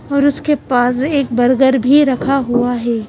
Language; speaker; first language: Hindi; native; Hindi